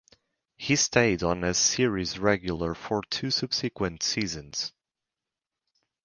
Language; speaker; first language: English; native; English